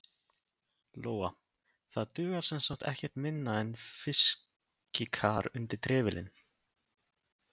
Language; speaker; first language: Icelandic; native; Icelandic